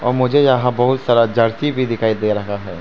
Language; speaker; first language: Hindi; non-native, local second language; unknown